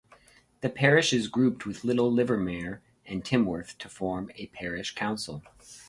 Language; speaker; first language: English; native; English